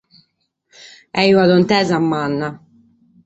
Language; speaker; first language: Sardinian; native; Sardinian